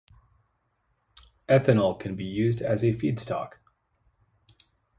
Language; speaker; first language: English; native; English